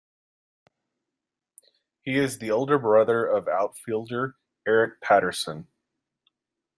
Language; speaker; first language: English; native; English